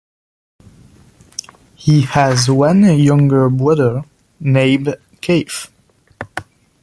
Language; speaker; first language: English; non-native, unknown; French